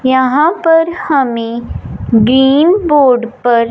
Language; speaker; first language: Hindi; non-native, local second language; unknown